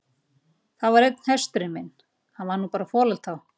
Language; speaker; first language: Icelandic; native; Icelandic